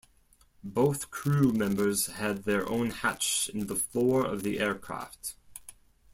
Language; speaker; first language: English; non-native, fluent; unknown